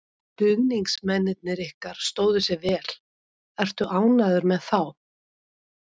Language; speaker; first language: Icelandic; native; Icelandic